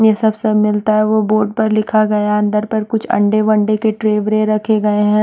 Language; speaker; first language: Hindi; non-native, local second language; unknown